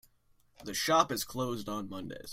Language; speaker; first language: English; native; English